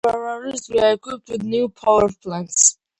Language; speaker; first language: English; non-native, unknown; Georgian